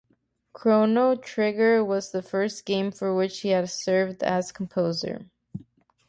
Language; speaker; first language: English; native; English